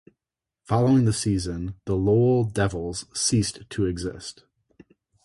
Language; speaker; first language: English; native; English